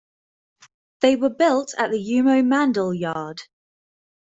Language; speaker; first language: English; native; English